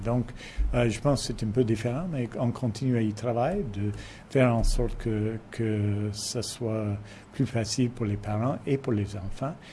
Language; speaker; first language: French; non-native, fluent; English